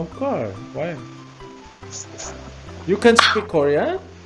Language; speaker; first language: English; non-native, learner; Indonesian